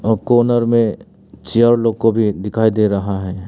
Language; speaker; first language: Hindi; early bilingual, other home language; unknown